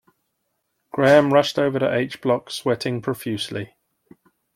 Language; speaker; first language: English; native; English